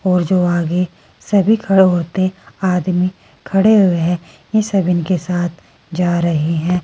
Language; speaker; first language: Hindi; native; Hindi